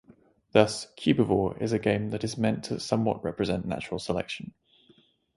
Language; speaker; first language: English; native; English